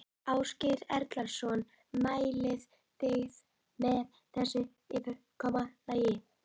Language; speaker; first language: Icelandic; native; Icelandic